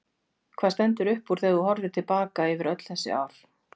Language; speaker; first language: Icelandic; native; Icelandic